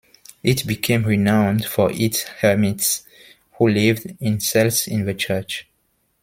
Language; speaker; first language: English; non-native, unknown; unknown